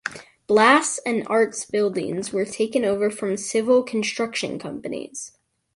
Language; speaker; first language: English; native; English